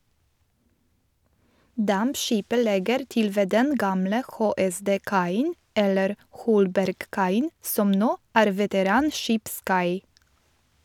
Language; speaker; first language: Norwegian; non-native, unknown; Polish